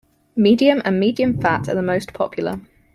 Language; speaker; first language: English; native; English